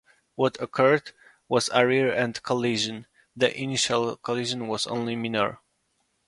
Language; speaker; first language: English; non-native, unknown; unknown